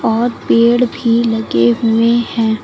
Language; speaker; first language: Hindi; native; Hindi